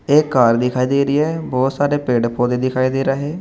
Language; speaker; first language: Hindi; native; Hindi